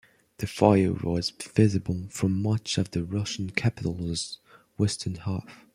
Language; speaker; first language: English; non-native, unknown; French